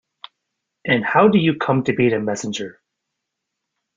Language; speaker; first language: English; native; English